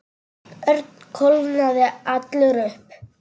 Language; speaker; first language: Icelandic; non-native, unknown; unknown